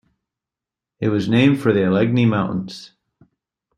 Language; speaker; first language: English; native; English